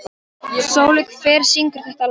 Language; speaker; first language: Icelandic; non-native, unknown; Polish